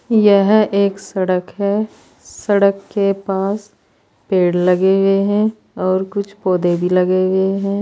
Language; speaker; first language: Hindi; native; Hindi